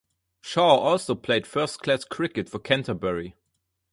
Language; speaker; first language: English; non-native, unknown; German